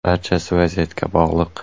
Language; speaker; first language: Uzbek; native; Uzbek